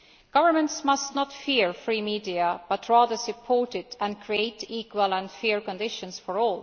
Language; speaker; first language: English; non-native, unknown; Estonian